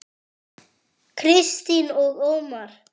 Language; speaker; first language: Icelandic; non-native, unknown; French